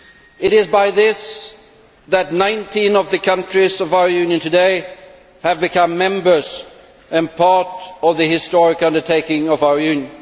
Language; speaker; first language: English; non-native, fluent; Swedish